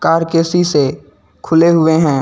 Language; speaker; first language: Hindi; native; Hindi